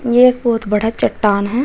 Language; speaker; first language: Hindi; native; Hindi